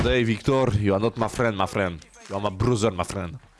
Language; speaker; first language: English; non-native, learner; French